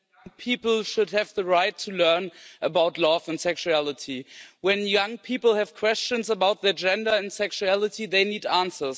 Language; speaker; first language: English; non-native, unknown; German